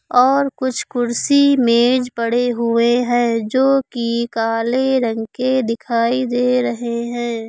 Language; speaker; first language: Hindi; native; Hindi